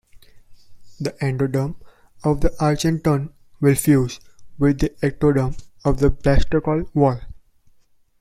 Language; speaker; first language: English; non-native, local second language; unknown